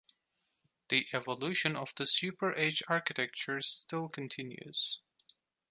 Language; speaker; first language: English; non-native, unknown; Turkish